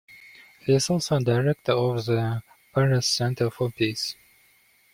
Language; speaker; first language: English; non-native, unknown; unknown